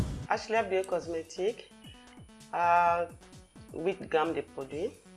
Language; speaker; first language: French; non-native, local second language; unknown